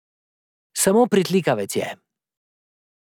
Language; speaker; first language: Slovenian; native; Slovenian